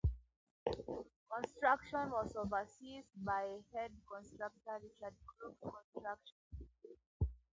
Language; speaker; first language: English; non-native, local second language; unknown